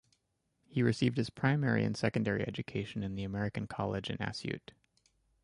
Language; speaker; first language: English; native; English